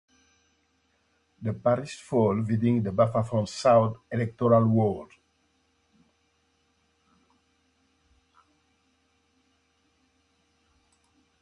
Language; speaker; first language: English; non-native, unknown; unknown